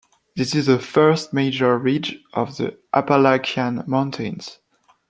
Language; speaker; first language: English; non-native, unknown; French